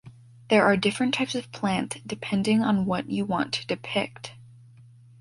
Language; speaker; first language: English; native; English